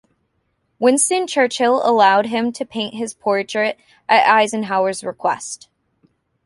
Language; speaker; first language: English; native; English